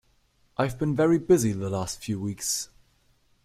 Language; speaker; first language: English; non-native, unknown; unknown